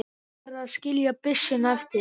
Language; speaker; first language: Icelandic; native; Icelandic